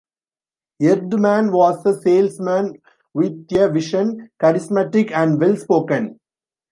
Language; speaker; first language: English; non-native, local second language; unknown